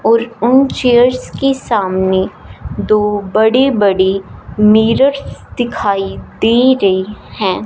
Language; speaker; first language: Hindi; non-native, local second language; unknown